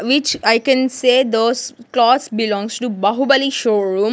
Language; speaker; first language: English; non-native, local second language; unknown